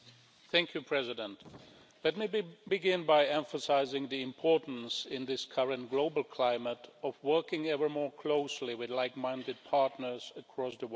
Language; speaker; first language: English; non-native, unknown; Czech